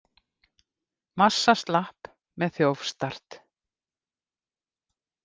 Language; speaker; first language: Icelandic; native; Icelandic